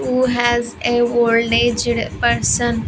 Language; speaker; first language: English; non-native, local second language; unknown